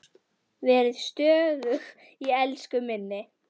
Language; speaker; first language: Icelandic; native; Icelandic